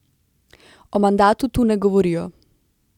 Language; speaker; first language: Slovenian; native; Slovenian